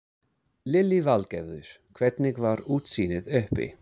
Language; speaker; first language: Icelandic; non-native, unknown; English